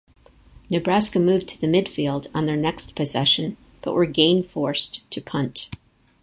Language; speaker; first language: English; native; English